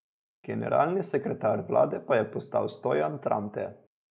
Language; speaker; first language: Slovenian; native; Slovenian